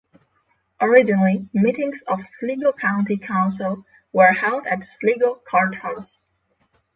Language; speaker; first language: English; non-native, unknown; Polish